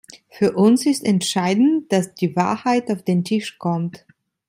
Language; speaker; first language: German; non-native, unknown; Italian